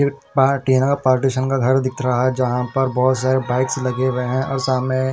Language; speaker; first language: Hindi; non-native, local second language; Punjabi